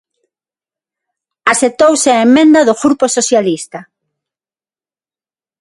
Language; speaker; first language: Galician; non-native, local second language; Spanish